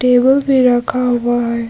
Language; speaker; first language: Hindi; non-native, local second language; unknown